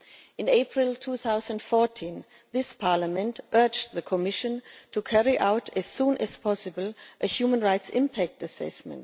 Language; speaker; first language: English; non-native, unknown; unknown